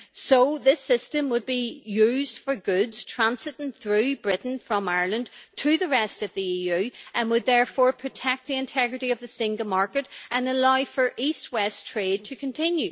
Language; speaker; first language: English; native; English